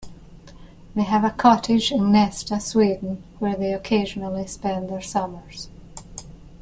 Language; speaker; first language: English; native; English